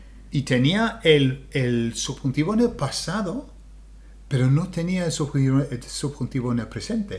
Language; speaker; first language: Spanish; non-native, fluent; English